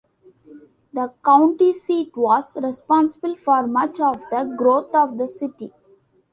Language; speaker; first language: English; non-native, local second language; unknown